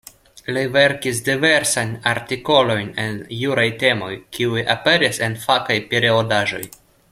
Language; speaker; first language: Esperanto; non-native, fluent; Russian